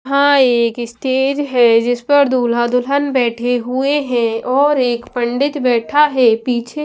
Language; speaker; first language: Hindi; non-native, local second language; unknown